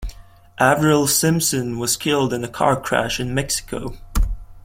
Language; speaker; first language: English; non-native, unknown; Latvian